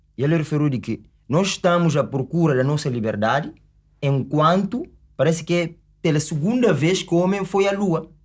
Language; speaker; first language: Portuguese; non-native, local second language; Upper Guinea Crioulo